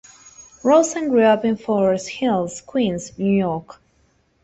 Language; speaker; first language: English; non-native, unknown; Spanish